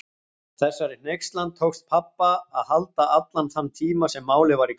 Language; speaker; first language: Icelandic; native; Icelandic